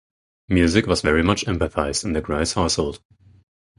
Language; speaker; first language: English; non-native, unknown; German